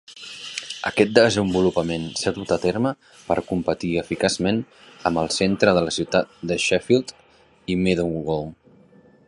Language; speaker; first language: Catalan; native; Catalan